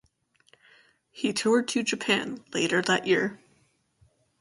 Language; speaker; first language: English; native; English